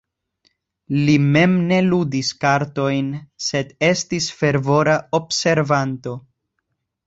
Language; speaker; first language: Esperanto; non-native, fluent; Spanish